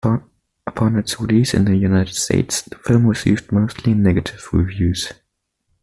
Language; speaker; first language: English; non-native, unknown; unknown